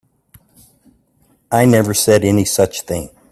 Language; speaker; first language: English; native; English